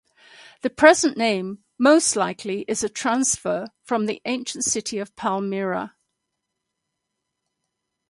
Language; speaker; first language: English; native; English